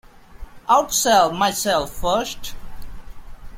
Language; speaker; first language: English; non-native, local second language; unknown